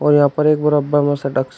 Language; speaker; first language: Hindi; native; Hindi